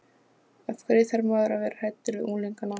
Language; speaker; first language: Icelandic; non-native, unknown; Polish